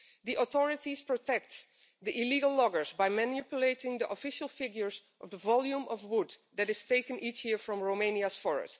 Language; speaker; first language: English; non-native, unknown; Dutch